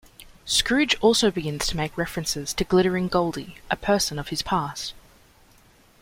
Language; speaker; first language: English; native; English